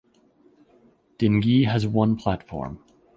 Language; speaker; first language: English; native; English